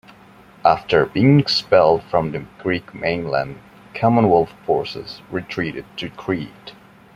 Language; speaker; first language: English; non-native, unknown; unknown